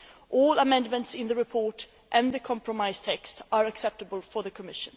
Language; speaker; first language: English; non-native, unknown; Swedish